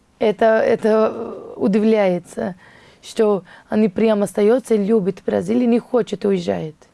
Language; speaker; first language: Russian; non-native, fluent; Portuguese